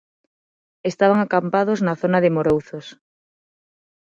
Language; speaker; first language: Galician; non-native, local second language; Spanish